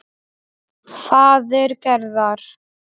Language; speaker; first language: Icelandic; non-native, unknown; Polish